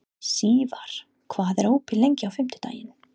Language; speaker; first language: Icelandic; non-native, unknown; English